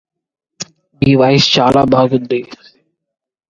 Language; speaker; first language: English; native; English